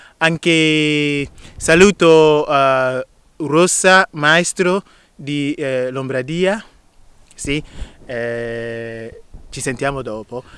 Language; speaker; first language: Italian; non-native, fluent; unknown